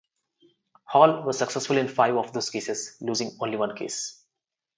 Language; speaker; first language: English; non-native, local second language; Telugu